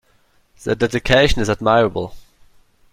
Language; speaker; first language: English; non-native, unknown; German